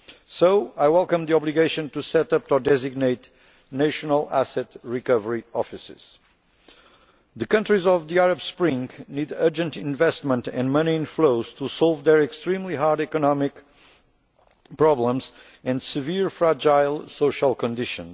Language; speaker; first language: English; non-native, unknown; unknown